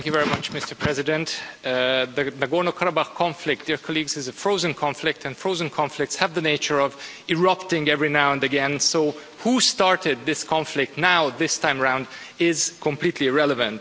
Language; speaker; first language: English; non-native, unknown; Hungarian